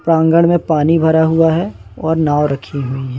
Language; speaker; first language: Hindi; native; Hindi